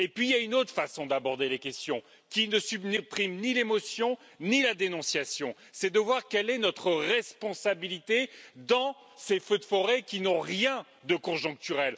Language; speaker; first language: French; native; French